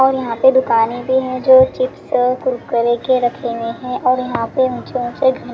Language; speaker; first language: Hindi; native; Hindi